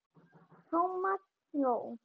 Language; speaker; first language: Icelandic; non-native, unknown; German